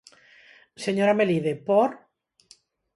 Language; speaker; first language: Galician; non-native, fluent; Spanish